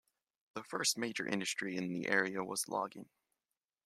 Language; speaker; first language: English; native; English